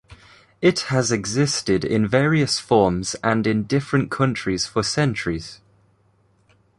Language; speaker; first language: English; native; English